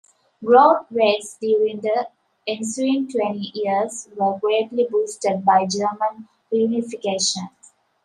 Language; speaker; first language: English; native; English